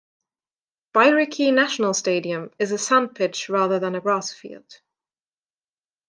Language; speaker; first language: English; non-native, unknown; German